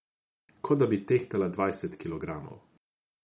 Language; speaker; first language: Slovenian; non-native, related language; Croatian